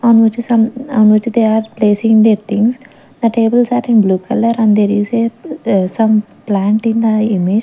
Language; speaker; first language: English; non-native, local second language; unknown